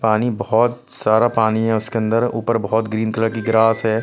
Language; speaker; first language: Hindi; non-native, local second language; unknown